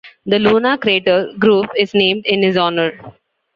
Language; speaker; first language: English; non-native, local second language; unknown